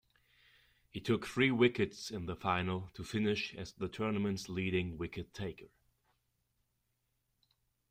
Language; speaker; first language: English; non-native, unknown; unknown